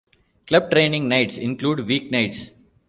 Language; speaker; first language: English; non-native, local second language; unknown